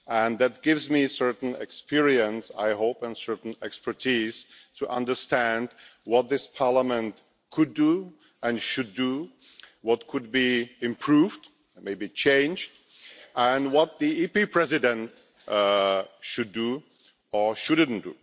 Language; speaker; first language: English; non-native, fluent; Czech